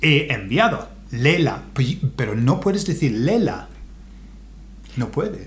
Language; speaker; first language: Spanish; non-native, fluent; English